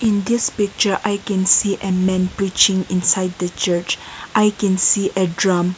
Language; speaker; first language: English; non-native, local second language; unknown